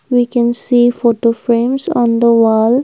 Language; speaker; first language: English; non-native, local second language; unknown